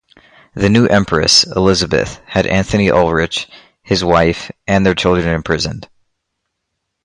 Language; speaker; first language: English; native; English